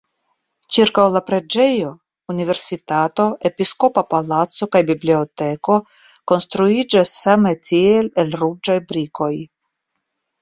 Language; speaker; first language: Esperanto; non-native, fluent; Russian